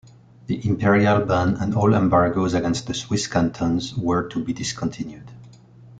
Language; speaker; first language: English; non-native, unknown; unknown